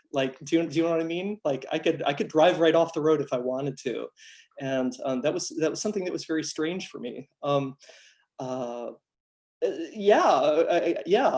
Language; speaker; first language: English; native; English